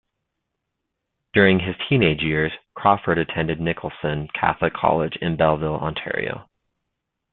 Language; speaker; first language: English; native; English